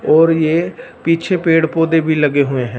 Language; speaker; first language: Hindi; non-native, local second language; Punjabi